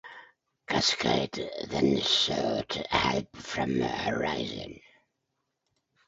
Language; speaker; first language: English; native; English